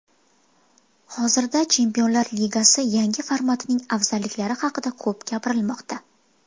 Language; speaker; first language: Uzbek; native; Uzbek